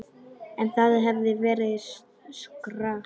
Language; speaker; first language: Icelandic; non-native, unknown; Polish